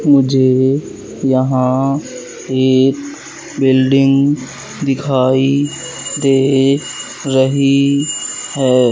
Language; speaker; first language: Hindi; native; Hindi